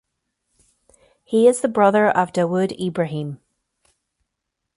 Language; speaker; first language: English; native; English